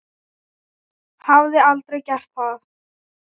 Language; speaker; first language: Icelandic; non-native, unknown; Thai